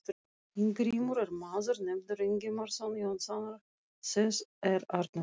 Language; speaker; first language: Icelandic; non-native, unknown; Russian